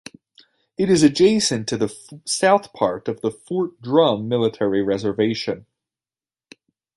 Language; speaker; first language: English; native; English